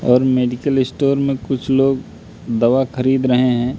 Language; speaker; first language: Hindi; native; Hindi